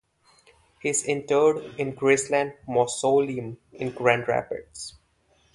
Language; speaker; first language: English; non-native, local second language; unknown